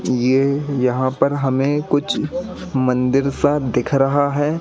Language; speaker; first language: Hindi; native; Hindi